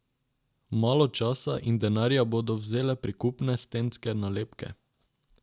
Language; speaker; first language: Slovenian; non-native, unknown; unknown